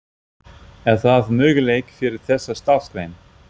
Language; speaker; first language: Icelandic; non-native, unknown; German